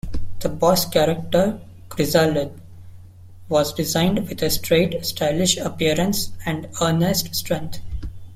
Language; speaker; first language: English; non-native, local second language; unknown